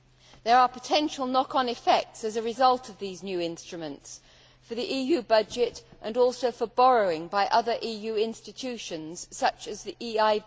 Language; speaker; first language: English; native; English